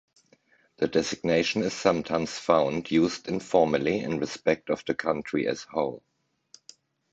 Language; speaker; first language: English; non-native, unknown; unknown